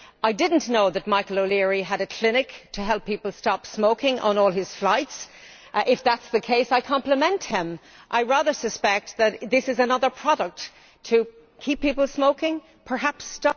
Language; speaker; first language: English; native; English